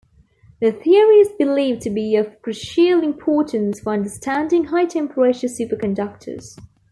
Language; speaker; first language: English; native; English